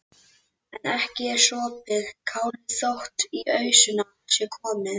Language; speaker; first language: Icelandic; native; Icelandic